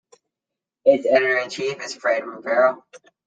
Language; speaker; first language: English; native; English